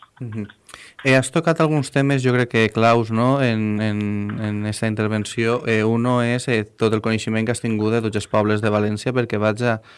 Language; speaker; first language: Catalan; native; Catalan